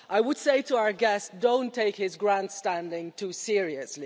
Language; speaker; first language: English; non-native, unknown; Dutch